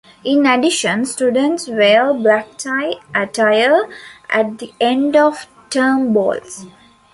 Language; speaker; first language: English; non-native, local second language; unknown